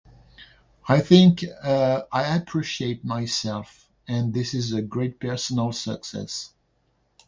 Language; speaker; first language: English; non-native, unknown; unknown